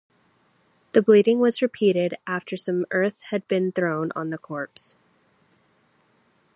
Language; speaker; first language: English; native; English